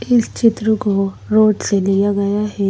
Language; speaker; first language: Hindi; native; Hindi